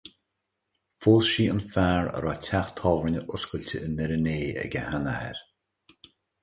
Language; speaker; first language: Irish; native; Irish